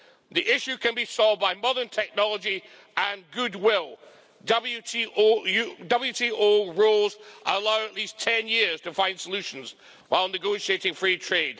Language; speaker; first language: English; native; English